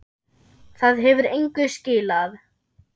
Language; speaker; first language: Icelandic; non-native, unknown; German